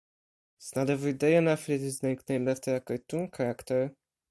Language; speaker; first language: English; non-native, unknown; Polish